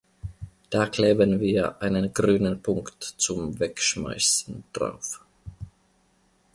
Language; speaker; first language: German; non-native, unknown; Finnish